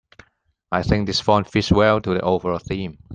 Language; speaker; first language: English; non-native, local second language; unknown